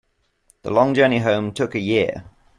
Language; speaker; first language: English; native; English